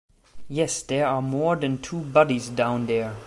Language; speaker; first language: English; non-native, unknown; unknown